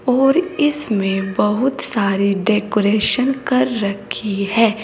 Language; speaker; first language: Hindi; native; Hindi